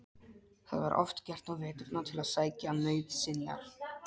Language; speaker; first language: Icelandic; non-native, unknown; Polish